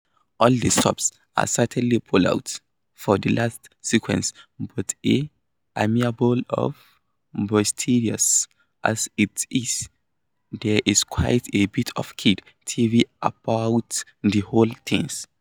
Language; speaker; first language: English; non-native, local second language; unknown